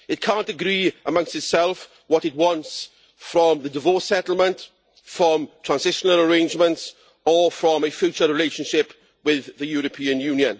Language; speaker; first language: English; native; English